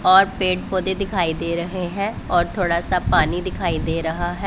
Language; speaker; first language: Hindi; non-native, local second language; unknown